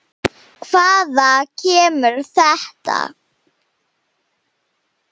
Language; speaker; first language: Icelandic; non-native, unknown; Slovenian